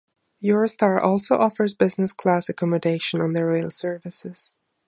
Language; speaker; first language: English; non-native, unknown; German